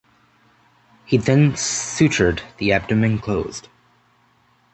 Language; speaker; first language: English; native; English